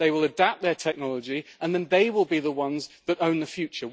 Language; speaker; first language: English; native; English